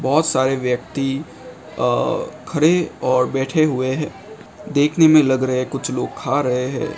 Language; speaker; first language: Hindi; non-native, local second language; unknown